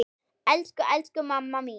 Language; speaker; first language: Icelandic; non-native, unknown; German